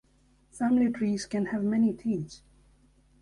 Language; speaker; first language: English; native; English